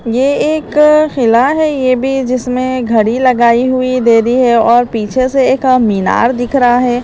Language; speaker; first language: Hindi; native; Hindi